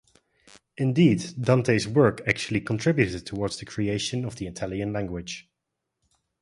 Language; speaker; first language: English; non-native, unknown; Dutch